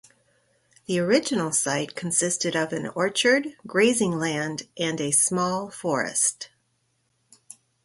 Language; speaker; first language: English; native; English